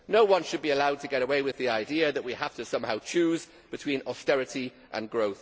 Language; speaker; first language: English; native; English